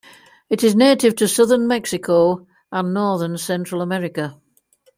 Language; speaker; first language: English; native; English